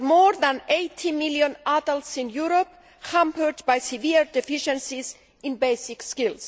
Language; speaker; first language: English; non-native, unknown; Greek